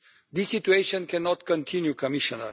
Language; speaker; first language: English; non-native, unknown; Romanian